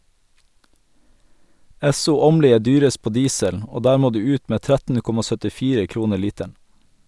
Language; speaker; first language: Norwegian; native; Norwegian